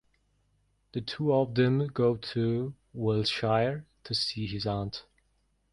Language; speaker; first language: English; non-native, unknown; Mongolian